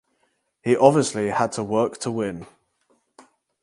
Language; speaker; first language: English; native; English